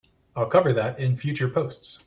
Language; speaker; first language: English; native; English